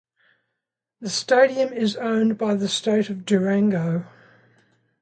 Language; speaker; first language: English; native; English